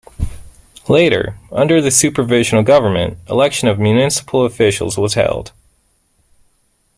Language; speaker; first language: English; native; English